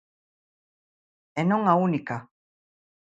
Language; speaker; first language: Galician; native; Galician